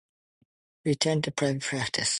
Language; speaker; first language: English; non-native, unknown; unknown